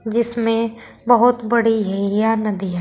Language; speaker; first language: Hindi; native; Hindi